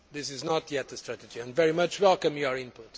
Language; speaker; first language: English; non-native, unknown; Portuguese